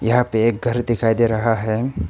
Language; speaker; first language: Hindi; non-native, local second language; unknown